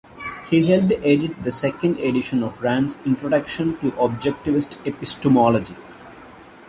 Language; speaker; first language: English; non-native, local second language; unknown